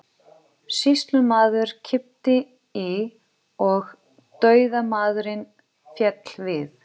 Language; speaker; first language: Icelandic; non-native, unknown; Portuguese